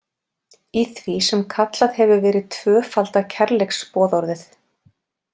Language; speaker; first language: Icelandic; native; Icelandic